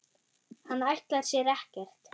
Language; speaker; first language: Icelandic; non-native, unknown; German